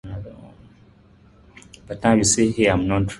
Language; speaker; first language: English; non-native, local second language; Ganda